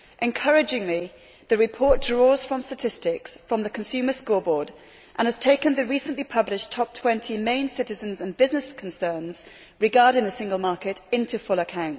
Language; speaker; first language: English; native; English